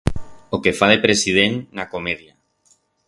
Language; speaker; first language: Aragonese; non-native, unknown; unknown